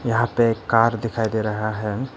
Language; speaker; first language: Hindi; non-native, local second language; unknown